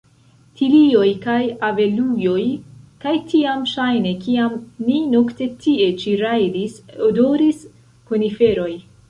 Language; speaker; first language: Esperanto; non-native, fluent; Central Kurdish